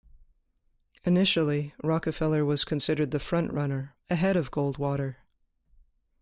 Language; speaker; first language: English; native; English